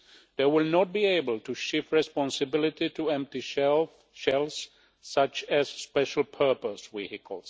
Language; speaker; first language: English; non-native, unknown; Czech